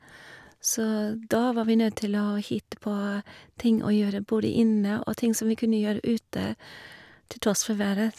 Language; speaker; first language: Norwegian; non-native, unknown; English